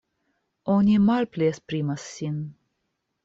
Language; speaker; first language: Esperanto; non-native, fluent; Russian